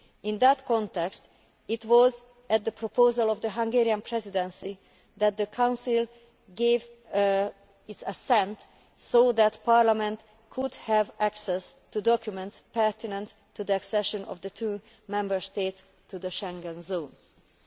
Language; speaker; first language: English; non-native, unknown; Hungarian